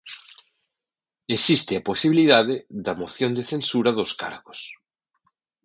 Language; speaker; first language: Galician; native; Galician